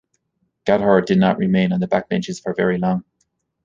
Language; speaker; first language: English; native; English